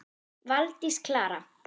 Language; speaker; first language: Icelandic; non-native, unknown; German